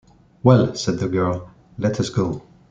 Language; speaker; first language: English; non-native, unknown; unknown